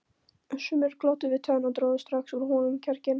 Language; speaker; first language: Icelandic; non-native, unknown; Polish